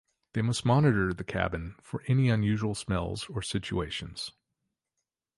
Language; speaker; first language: English; native; English